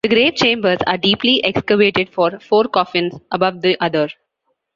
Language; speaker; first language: English; non-native, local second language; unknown